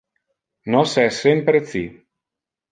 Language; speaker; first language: Interlingua; non-native, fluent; Italian